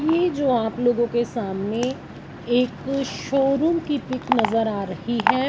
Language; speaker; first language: Hindi; non-native, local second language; Punjabi